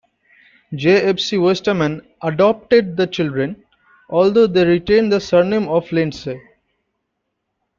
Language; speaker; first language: English; non-native, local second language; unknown